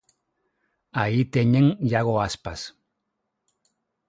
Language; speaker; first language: Galician; non-native, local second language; Spanish